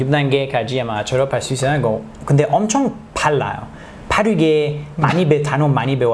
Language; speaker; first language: Korean; non-native, learner; English